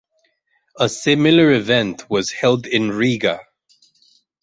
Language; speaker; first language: English; non-native, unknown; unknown